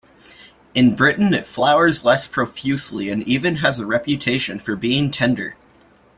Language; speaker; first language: English; native; English